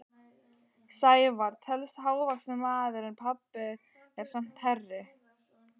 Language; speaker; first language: Icelandic; native; Icelandic